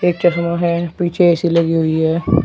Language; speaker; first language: Hindi; native; Hindi